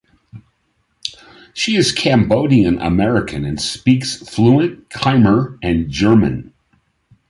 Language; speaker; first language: English; native; English